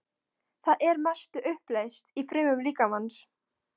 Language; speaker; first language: Icelandic; non-native, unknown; Polish